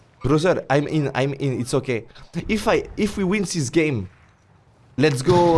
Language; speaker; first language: English; non-native, learner; French